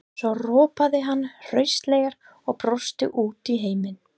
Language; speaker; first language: Icelandic; non-native, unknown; English